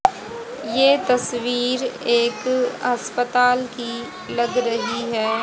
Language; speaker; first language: Hindi; native; Hindi